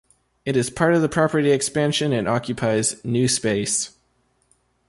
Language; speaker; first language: English; native; English